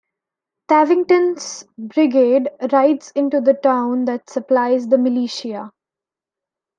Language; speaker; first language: English; non-native, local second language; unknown